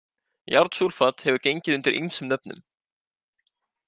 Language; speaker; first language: Icelandic; native; Icelandic